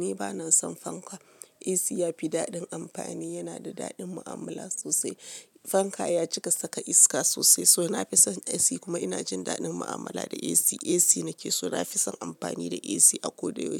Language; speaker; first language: Hausa; non-native, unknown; Yoruba